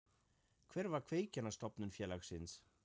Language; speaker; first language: Icelandic; non-native, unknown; German